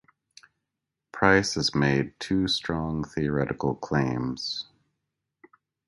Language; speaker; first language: English; native; English